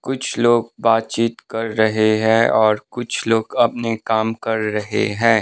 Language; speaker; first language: Hindi; non-native, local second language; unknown